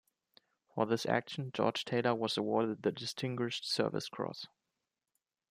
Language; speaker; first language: English; non-native, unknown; German